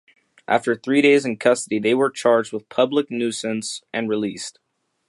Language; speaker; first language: English; native; English